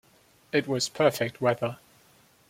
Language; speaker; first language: English; non-native, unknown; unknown